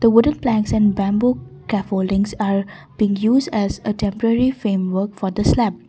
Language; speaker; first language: English; non-native, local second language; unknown